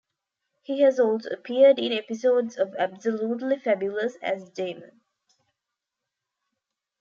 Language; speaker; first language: English; non-native, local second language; Tamil